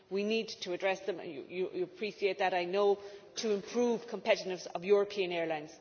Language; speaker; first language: English; native; English